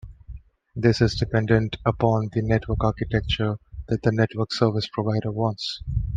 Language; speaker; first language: English; non-native, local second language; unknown